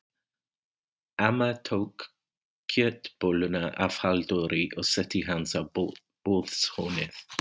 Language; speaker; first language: Icelandic; non-native, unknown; English